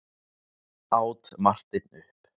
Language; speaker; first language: Icelandic; native; Icelandic